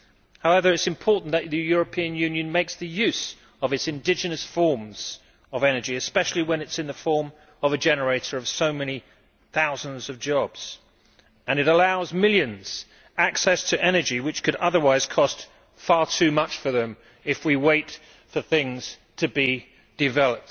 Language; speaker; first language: English; native; English